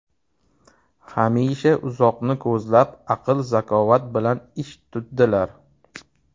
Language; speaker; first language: Uzbek; native; Uzbek